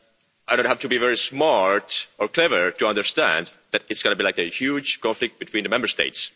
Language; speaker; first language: English; non-native, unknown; Estonian